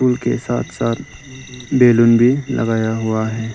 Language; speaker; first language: Hindi; non-native, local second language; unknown